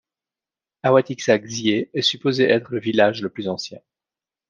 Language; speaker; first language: French; native; French